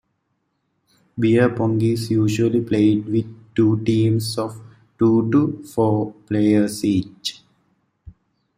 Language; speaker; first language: English; native; English